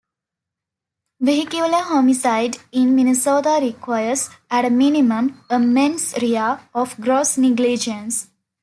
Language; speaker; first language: English; non-native, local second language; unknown